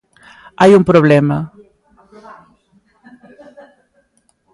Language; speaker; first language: Galician; native; Galician